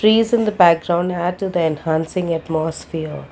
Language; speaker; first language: English; non-native, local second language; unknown